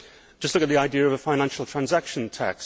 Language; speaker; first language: English; native; English